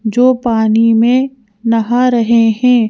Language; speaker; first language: Hindi; native; Hindi